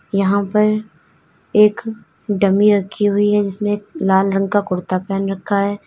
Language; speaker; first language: Hindi; native; Hindi